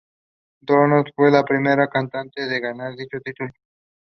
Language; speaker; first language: English; non-native, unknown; Spanish